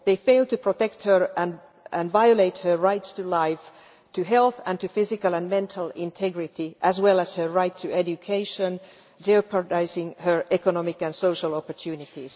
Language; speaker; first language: English; non-native, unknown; Finnish